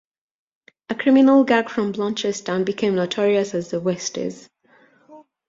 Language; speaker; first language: English; native; English